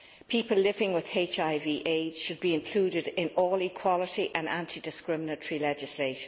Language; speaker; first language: English; native; English